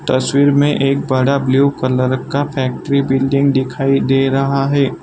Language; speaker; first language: Hindi; non-native, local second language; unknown